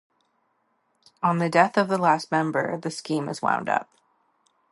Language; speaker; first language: English; native; English